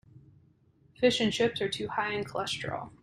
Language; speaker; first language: English; native; English